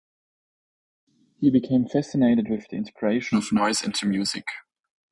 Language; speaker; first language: English; non-native, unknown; German